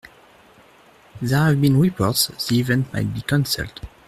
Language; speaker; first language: English; non-native, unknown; French